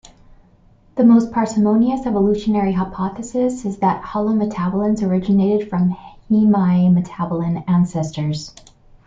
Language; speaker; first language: English; native; English